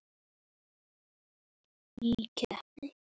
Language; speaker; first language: Icelandic; native; Icelandic